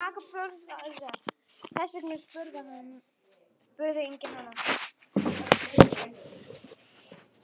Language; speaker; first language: Icelandic; native; Icelandic